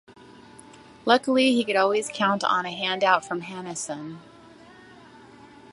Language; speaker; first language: English; native; English